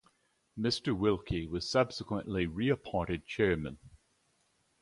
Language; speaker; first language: English; native; English